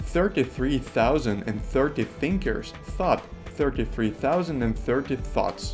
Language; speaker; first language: English; non-native, fluent; Russian